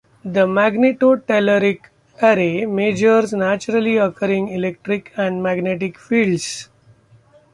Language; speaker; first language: English; non-native, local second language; Marathi